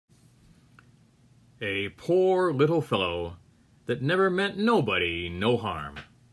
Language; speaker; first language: English; native; English